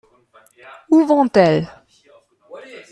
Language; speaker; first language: French; non-native, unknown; German